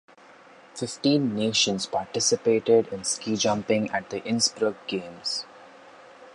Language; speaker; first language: English; non-native, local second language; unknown